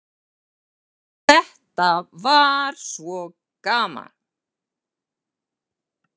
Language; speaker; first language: Icelandic; native; Icelandic